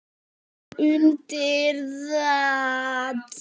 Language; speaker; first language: Icelandic; native; Icelandic